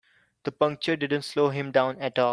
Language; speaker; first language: English; non-native, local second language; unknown